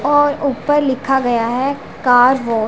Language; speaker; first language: Hindi; non-native, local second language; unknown